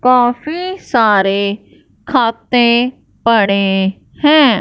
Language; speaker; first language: Hindi; non-native, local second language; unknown